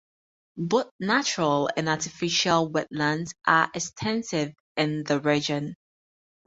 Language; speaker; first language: English; native; English